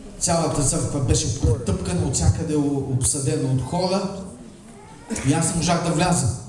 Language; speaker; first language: Bulgarian; native; Bulgarian